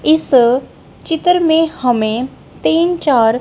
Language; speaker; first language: Hindi; non-native, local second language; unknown